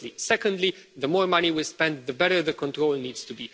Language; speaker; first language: English; non-native, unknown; Romanian